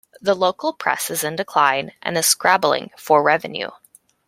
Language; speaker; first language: English; native; English